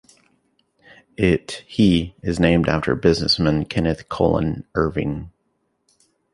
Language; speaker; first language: English; native; English